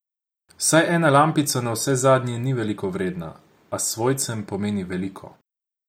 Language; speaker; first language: Slovenian; non-native, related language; Croatian